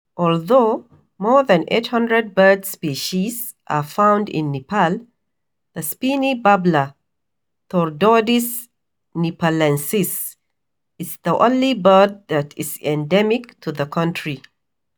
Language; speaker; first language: English; non-native, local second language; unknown